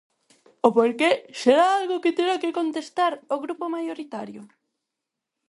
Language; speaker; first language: Galician; non-native, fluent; Spanish